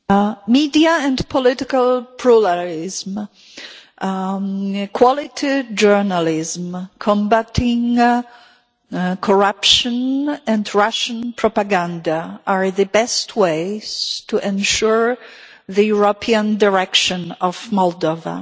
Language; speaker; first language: English; non-native, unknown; Polish